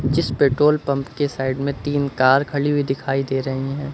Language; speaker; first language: Hindi; native; Hindi